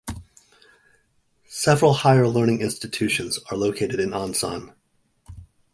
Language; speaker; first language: English; native; English